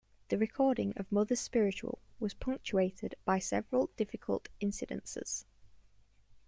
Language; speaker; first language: English; native; English